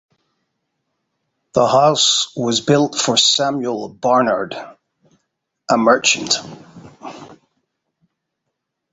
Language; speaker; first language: English; native; English